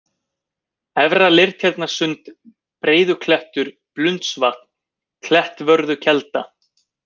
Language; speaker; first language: Icelandic; native; Icelandic